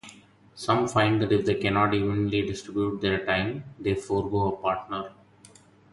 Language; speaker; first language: English; non-native, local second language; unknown